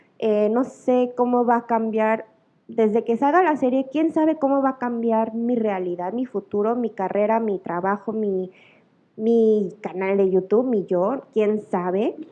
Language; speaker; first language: Spanish; early bilingual, other home language; Korean